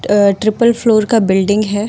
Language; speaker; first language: Hindi; native; Hindi